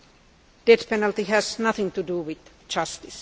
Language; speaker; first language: English; non-native, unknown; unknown